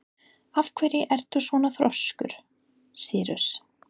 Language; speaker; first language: Icelandic; non-native, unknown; English